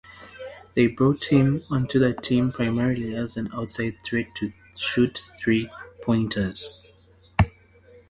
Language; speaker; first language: English; native; English